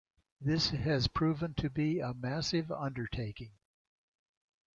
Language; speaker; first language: English; native; English